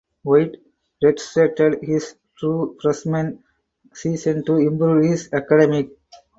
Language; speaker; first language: English; non-native, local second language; Tamil